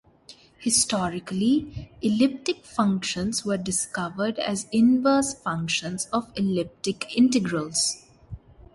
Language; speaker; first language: English; non-native, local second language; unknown